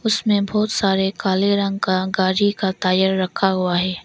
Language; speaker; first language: Hindi; non-native, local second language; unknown